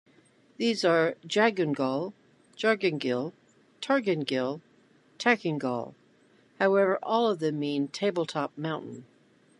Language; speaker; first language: English; native; English